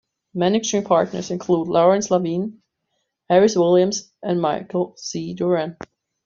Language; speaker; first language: English; non-native, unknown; German